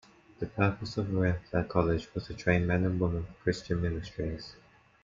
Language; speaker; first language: English; native; English